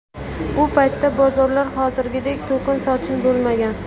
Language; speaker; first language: Uzbek; native; Uzbek